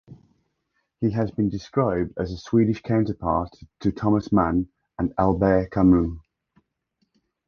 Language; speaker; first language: English; native; English